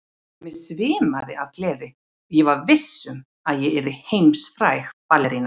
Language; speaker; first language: Icelandic; native; Icelandic